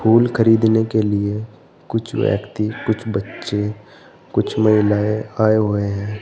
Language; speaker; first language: Hindi; native; Hindi